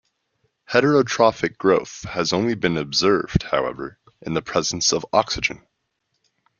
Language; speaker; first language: English; native; English